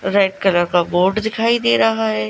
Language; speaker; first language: Hindi; non-native, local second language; Gujarati